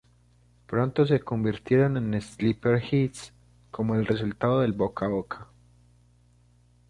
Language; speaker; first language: Spanish; native; Spanish